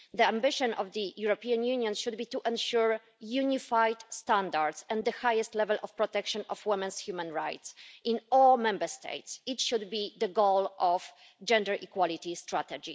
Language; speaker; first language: English; non-native, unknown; Polish